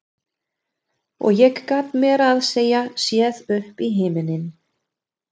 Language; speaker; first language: Icelandic; non-native, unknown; German